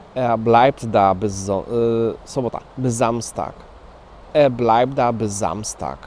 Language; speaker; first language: German; non-native, fluent; Polish